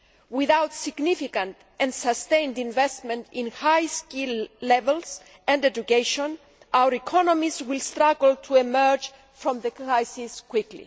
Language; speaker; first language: English; non-native, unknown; Greek